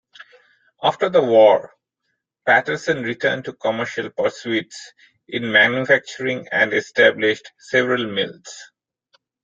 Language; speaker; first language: English; non-native, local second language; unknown